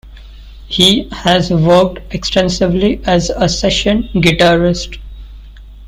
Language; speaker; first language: English; non-native, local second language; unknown